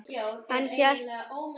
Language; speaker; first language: Icelandic; non-native, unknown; German